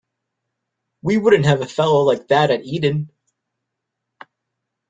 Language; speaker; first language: English; native; English